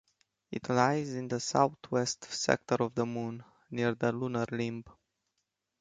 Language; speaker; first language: English; non-native, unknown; Romanian